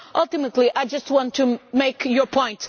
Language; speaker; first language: English; non-native, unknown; Portuguese